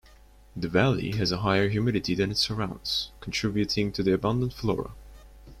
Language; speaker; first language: English; non-native, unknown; Turkish